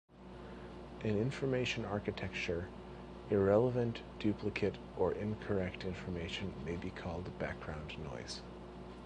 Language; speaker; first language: English; native; English